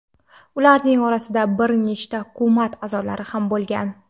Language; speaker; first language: Uzbek; non-native, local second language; Kara-Kalpak